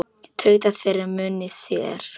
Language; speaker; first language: Icelandic; non-native, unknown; Polish